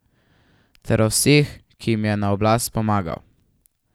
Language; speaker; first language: Slovenian; native; Slovenian